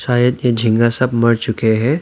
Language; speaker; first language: Hindi; non-native, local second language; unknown